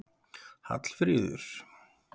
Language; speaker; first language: Icelandic; native; Icelandic